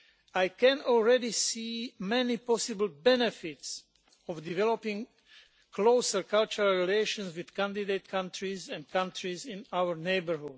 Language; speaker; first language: English; non-native, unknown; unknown